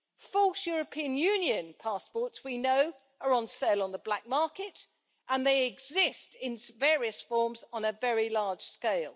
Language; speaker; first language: English; native; English